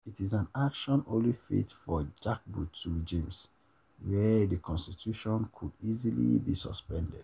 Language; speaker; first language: English; non-native, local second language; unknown